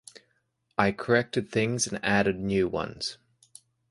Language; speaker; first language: English; native; English